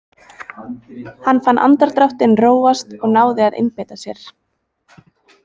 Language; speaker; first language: Icelandic; native; Icelandic